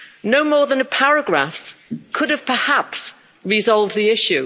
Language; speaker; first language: English; native; English